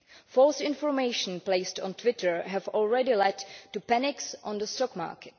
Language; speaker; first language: English; non-native, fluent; Czech